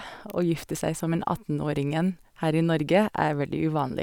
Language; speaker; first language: Norwegian; non-native, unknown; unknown